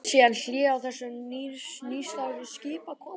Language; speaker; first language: Icelandic; native; Icelandic